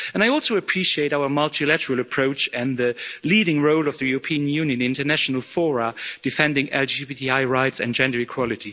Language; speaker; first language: English; non-native, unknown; Luxembourgish